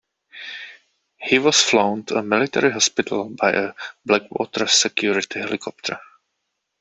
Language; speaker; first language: English; non-native, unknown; Czech